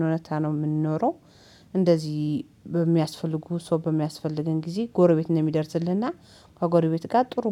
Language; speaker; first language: Amharic; native; Amharic